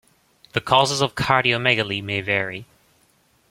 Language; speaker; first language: English; native; English